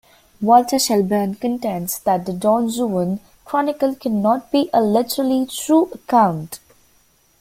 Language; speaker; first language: English; native; English